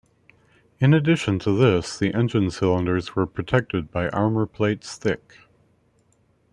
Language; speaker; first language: English; native; English